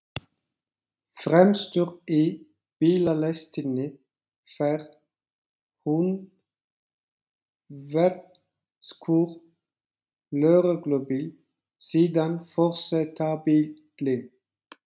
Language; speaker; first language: Icelandic; non-native, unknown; Turkish